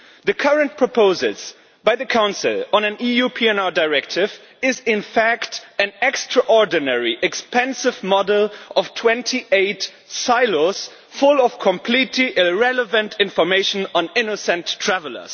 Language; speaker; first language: English; non-native, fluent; German